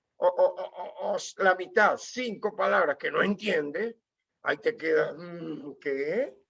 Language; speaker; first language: Spanish; native; Spanish